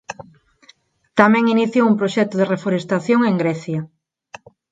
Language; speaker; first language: Galician; non-native, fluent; Spanish